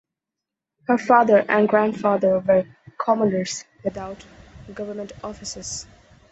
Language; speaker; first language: English; non-native, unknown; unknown